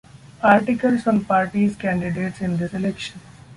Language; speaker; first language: English; non-native, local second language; Marathi